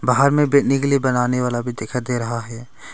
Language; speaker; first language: Hindi; non-native, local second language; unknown